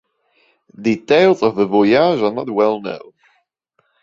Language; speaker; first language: English; non-native, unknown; German